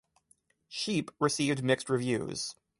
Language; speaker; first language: English; native; English